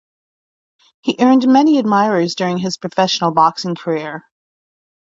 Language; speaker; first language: English; native; English